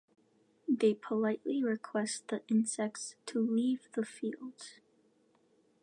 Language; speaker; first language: English; native; English